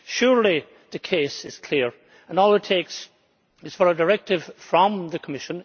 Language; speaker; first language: English; native; English